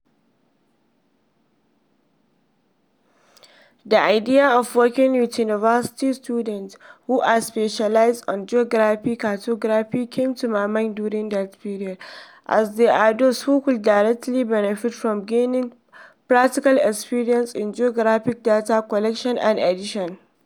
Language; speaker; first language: English; non-native, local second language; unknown